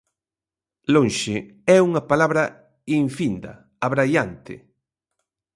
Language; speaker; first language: Galician; native; Galician